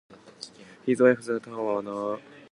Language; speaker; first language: English; non-native, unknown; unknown